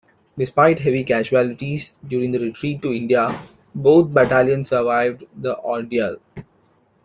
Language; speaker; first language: English; non-native, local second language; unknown